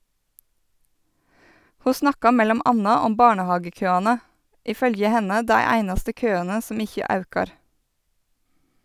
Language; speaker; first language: Norwegian; native; Norwegian